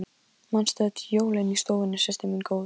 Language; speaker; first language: Icelandic; non-native, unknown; Polish